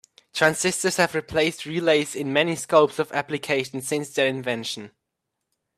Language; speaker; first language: English; native; English